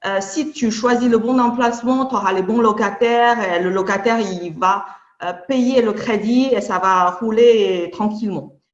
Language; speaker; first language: French; non-native, fluent; Chinese